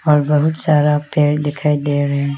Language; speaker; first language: Hindi; non-native, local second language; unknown